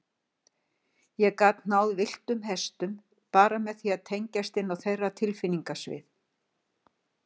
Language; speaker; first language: Icelandic; native; Icelandic